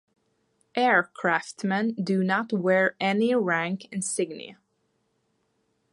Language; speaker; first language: English; non-native, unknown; Latvian